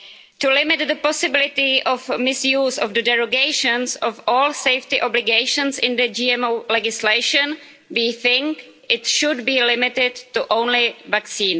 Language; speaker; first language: English; non-native, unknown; Czech